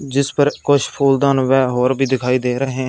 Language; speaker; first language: Hindi; non-native, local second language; Punjabi